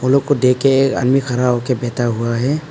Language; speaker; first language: Hindi; non-native, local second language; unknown